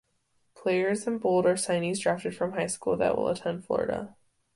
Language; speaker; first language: English; native; English